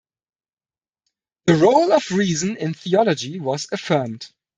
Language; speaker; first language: English; non-native, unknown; German